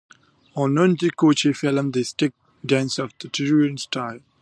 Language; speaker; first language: English; non-native, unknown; Pashto